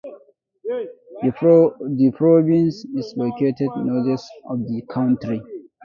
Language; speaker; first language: English; native; English